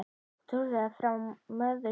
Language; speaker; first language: Icelandic; native; Icelandic